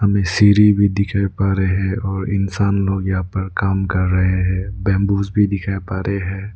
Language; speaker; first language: Hindi; non-native, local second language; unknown